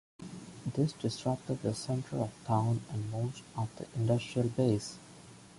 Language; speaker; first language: English; non-native, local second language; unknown